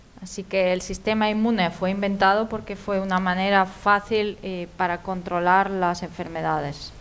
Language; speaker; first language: Spanish; native; Spanish